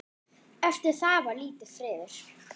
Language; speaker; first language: Icelandic; non-native, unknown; German